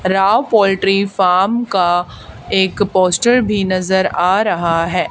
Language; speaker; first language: Hindi; native; Hindi